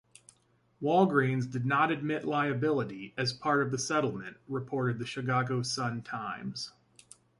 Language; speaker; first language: English; native; English